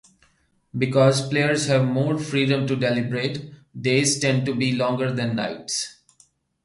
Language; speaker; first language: English; non-native, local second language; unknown